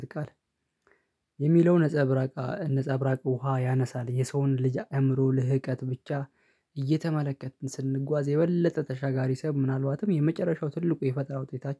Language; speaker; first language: Amharic; non-native, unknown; Oromo